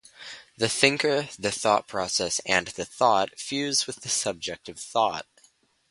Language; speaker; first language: English; native; English